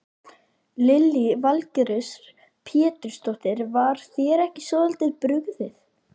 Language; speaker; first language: Icelandic; native; Icelandic